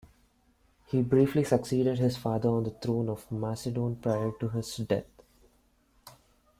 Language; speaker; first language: English; non-native, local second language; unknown